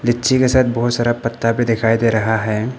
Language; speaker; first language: Hindi; early bilingual, other home language; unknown